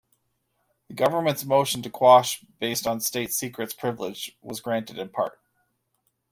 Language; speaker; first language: English; native; English